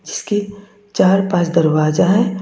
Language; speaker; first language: Hindi; non-native, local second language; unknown